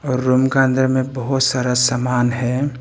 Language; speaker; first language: Hindi; non-native, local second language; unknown